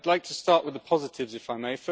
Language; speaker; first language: English; native; English